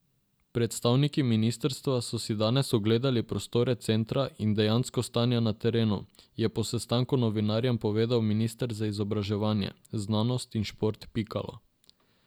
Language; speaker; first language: Slovenian; non-native, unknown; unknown